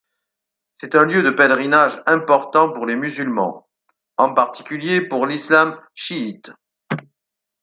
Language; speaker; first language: French; native; French